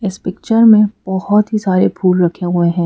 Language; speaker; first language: Hindi; native; Hindi